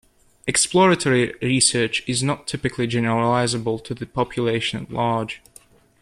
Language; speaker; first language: English; native; English